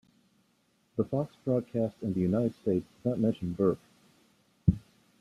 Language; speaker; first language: English; native; English